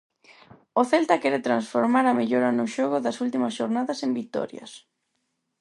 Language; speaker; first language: Galician; non-native, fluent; Spanish